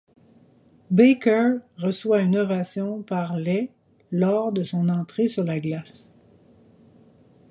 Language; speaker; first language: French; native; French